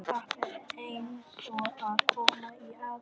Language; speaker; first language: Icelandic; non-native, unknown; Vietnamese